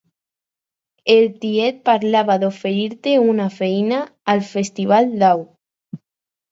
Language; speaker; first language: Catalan; non-native, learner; Spanish